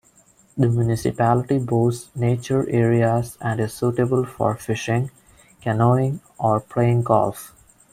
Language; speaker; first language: English; non-native, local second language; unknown